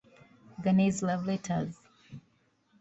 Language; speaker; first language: English; non-native, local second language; Ganda